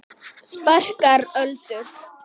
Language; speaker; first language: Icelandic; non-native, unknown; Polish